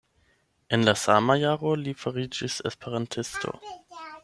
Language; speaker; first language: Esperanto; non-native, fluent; German